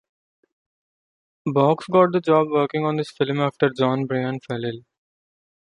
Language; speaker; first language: English; non-native, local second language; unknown